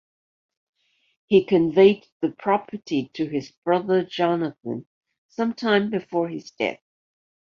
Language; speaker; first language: English; non-native, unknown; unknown